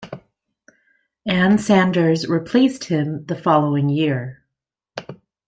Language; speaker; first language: English; native; English